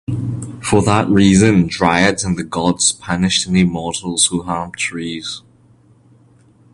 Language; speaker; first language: English; non-native, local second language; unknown